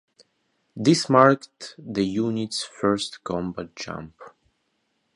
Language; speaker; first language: English; non-native, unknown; Russian